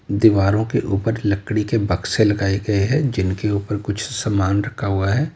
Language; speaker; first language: Hindi; native; Hindi